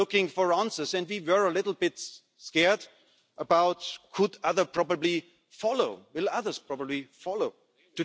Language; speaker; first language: English; non-native, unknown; German